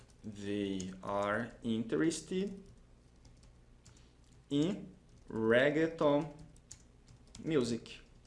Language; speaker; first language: English; non-native, fluent; Portuguese